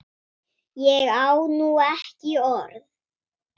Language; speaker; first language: Icelandic; non-native, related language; Swedish